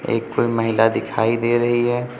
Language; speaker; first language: Hindi; native; Hindi